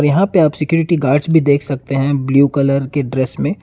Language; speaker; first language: Hindi; non-native, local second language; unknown